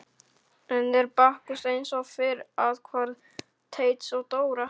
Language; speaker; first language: Icelandic; non-native, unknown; Polish